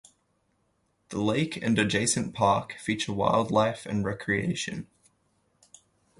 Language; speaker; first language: English; native; English